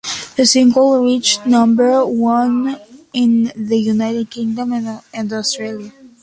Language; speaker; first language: English; native; English